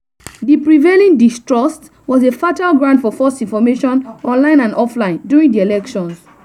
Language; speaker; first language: English; non-native, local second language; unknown